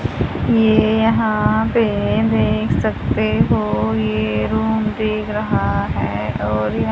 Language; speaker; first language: Hindi; native; Hindi